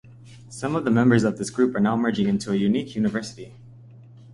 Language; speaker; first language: English; native; English